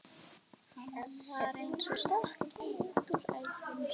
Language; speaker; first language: Icelandic; native; Icelandic